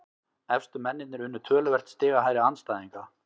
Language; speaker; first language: Icelandic; native; Icelandic